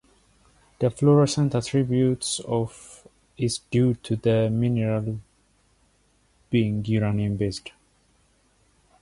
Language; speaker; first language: English; non-native, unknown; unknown